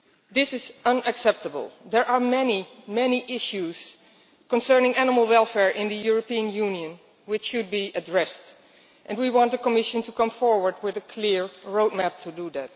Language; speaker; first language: English; non-native, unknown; Dutch